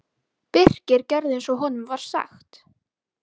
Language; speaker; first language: Icelandic; native; Icelandic